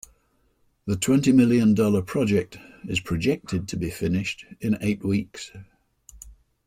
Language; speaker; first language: English; native; English